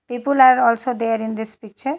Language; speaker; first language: English; non-native, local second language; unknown